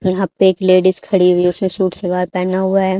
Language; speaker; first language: Hindi; native; Hindi